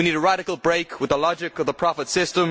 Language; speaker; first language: English; native; English